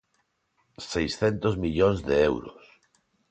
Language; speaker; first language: Galician; non-native, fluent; Spanish